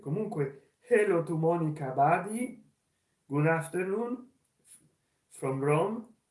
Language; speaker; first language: English; non-native, learner; Italian